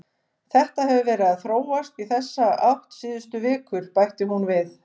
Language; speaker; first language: Icelandic; native; Icelandic